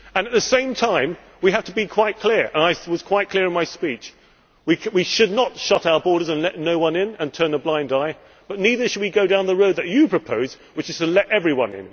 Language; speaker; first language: English; native; English